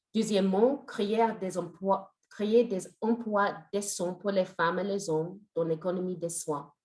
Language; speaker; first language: French; non-native, fluent; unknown